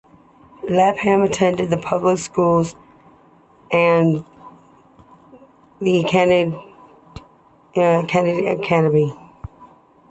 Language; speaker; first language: English; native; English